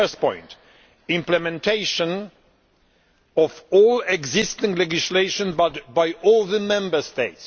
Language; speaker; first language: English; non-native, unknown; Polish